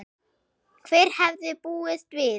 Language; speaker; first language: Icelandic; non-native, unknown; German